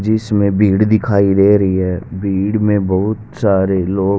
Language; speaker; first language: Hindi; native; Hindi